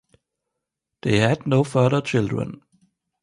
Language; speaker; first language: English; non-native, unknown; German